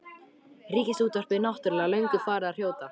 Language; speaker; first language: Icelandic; native; Icelandic